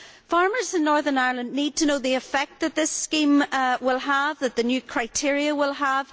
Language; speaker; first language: English; native; English